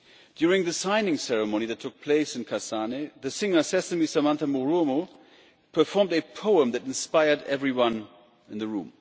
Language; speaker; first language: English; non-native, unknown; German